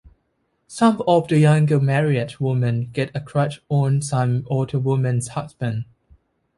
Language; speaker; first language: English; non-native, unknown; Thai